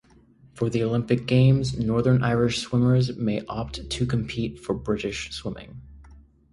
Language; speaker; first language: English; native; English